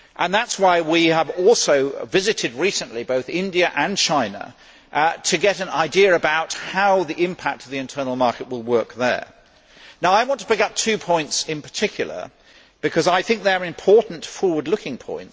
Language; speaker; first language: English; native; English